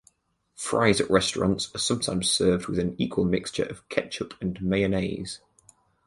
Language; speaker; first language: English; native; English